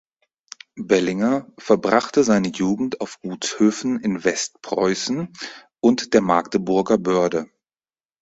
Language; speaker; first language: German; native; German